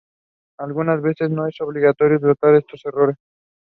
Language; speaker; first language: English; non-native, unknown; Spanish